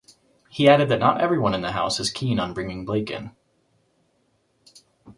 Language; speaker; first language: English; native; English